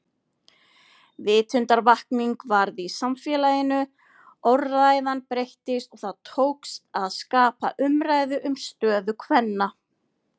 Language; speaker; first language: Icelandic; native; Icelandic